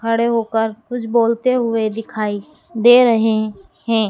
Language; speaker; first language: Hindi; native; Hindi